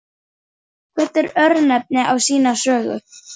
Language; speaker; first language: Icelandic; native; Icelandic